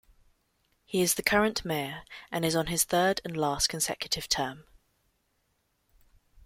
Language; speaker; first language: English; native; English